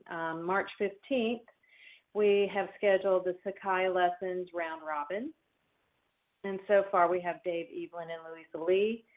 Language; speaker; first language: English; native; English